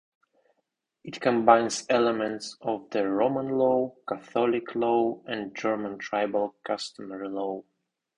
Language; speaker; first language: English; non-native, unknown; Russian